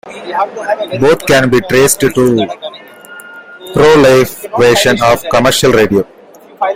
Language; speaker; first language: English; non-native, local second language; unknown